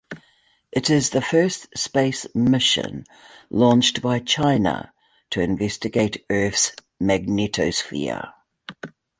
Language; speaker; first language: English; native; English